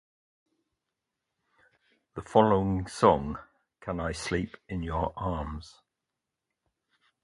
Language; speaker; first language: English; native; English